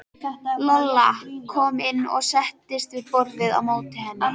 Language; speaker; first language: Icelandic; native; Icelandic